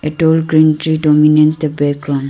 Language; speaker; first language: English; non-native, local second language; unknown